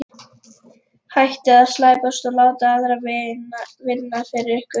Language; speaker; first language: Icelandic; non-native, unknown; Lithuanian